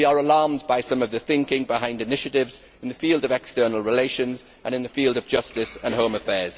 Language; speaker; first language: English; native; English